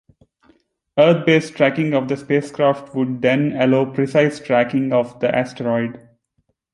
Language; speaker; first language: English; non-native, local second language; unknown